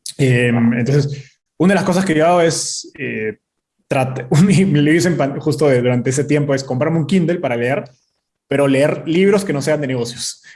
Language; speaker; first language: Spanish; native; Spanish